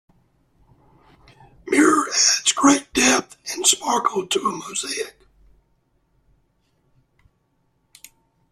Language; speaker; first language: English; native; English